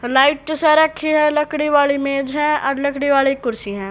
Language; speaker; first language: Hindi; native; Hindi